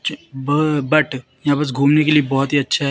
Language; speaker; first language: Hindi; native; Hindi